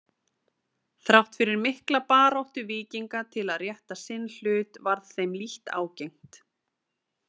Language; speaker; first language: Icelandic; native; Icelandic